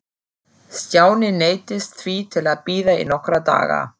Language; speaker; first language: Icelandic; non-native, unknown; German